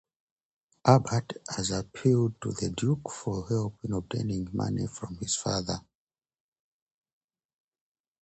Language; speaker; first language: English; non-native, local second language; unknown